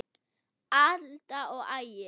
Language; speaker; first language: Icelandic; non-native, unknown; German